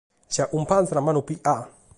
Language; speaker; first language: Sardinian; native; Sardinian